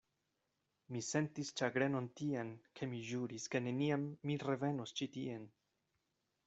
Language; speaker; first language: Esperanto; non-native, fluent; Spanish